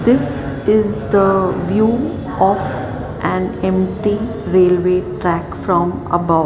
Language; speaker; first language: English; non-native, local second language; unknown